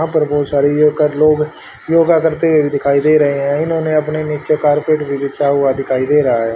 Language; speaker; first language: Hindi; native; Hindi